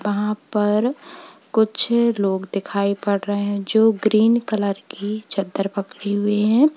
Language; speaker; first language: Hindi; native; Hindi